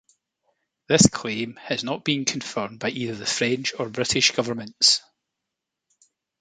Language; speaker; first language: English; native; English